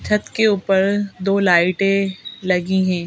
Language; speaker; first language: Hindi; native; Hindi